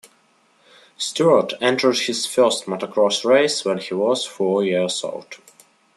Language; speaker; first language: English; non-native, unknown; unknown